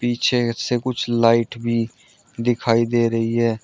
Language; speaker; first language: Hindi; native; Hindi